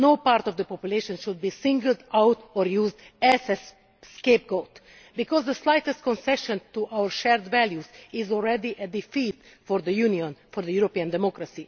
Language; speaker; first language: English; non-native, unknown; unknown